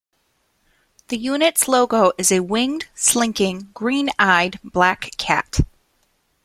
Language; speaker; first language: English; native; English